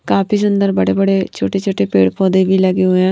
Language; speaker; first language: Hindi; non-native, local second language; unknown